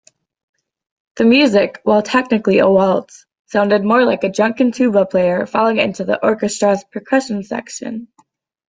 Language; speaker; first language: English; native; English